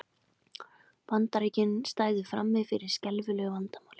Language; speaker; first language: Icelandic; native; Icelandic